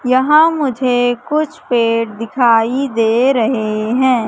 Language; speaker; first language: Hindi; native; Hindi